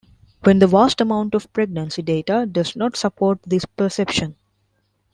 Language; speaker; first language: English; non-native, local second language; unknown